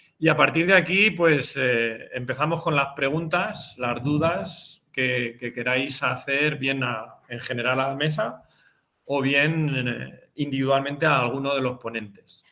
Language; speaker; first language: Spanish; native; Spanish